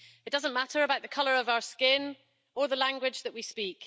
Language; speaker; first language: English; native; English